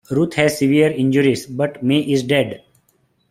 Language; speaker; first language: English; non-native, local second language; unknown